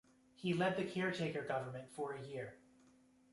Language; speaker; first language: English; native; English